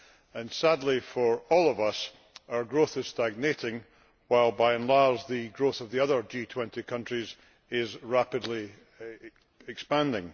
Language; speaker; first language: English; native; English